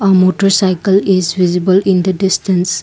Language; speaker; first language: English; non-native, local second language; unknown